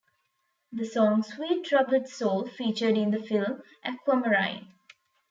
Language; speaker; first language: English; non-native, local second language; Tamil